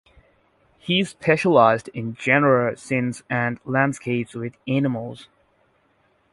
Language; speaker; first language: English; non-native, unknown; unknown